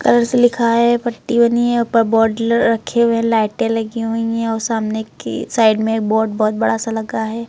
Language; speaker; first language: Hindi; native; Hindi